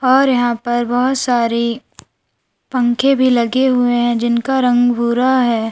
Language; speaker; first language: Hindi; native; Hindi